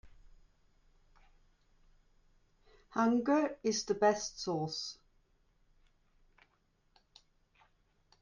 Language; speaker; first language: English; non-native, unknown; German